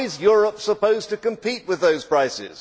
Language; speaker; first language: English; native; English